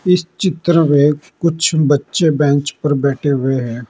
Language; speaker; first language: Hindi; native; Hindi